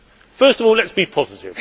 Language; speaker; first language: English; native; English